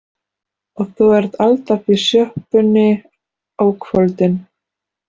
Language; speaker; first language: Icelandic; non-native, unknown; Polish